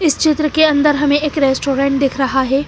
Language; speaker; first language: Hindi; native; Hindi